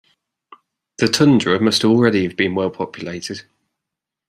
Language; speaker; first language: English; native; English